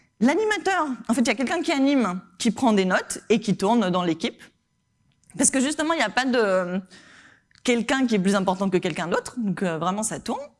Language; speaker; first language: French; non-native, fluent; Spanish